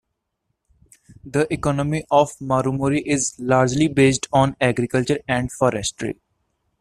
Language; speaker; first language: English; non-native, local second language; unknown